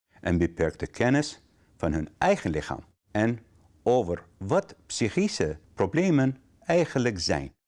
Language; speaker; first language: Dutch; non-native, fluent; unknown